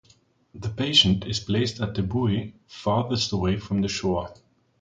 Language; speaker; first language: English; non-native, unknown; German